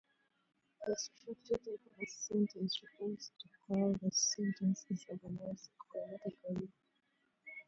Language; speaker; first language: English; native; English